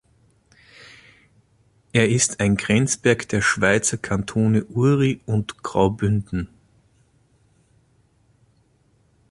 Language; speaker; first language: German; native; German